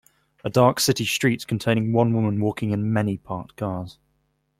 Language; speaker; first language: English; native; English